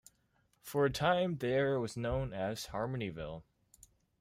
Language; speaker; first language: English; non-native, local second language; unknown